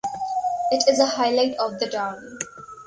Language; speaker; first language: English; non-native, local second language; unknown